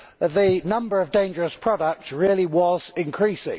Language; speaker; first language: English; native; English